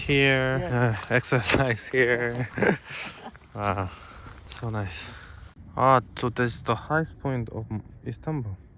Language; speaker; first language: English; non-native, learner; Korean